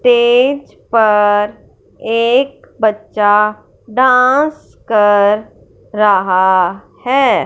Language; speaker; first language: Hindi; non-native, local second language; Punjabi